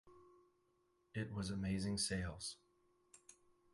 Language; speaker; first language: English; native; English